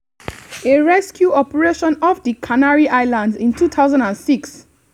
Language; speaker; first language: English; non-native, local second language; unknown